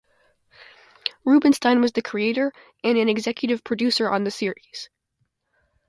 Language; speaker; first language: English; native; English